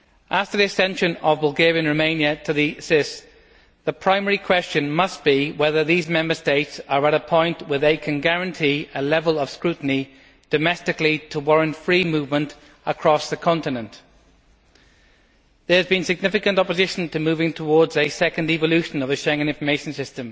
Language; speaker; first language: English; native; English